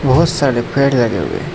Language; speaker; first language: Hindi; non-native, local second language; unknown